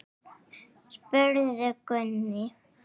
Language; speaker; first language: Icelandic; native; Icelandic